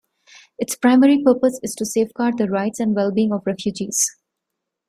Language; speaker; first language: English; non-native, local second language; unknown